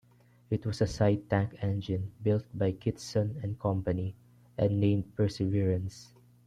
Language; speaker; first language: English; non-native, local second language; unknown